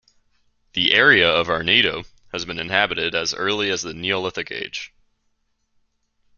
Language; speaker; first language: English; native; English